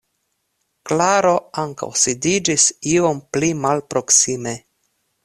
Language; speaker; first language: Esperanto; non-native, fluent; Russian